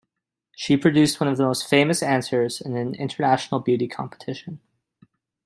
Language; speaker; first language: English; native; English